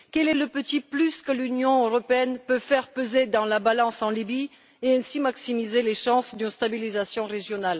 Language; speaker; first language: French; non-native, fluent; Bulgarian